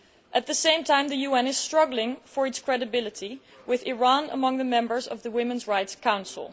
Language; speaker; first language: English; non-native, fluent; Dutch